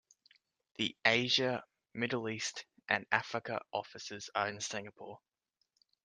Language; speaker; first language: English; native; English